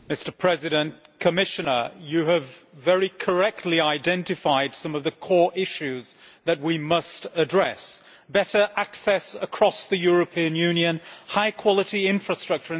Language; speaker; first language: English; native; English